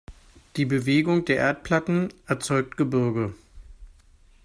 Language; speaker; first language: German; native; German